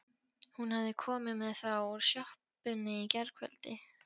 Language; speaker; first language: Icelandic; non-native, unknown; Polish